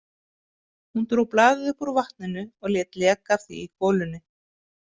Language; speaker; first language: Icelandic; native; Icelandic